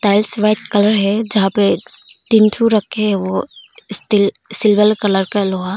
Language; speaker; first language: Hindi; non-native, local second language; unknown